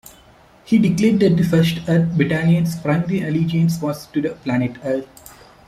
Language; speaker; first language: English; non-native, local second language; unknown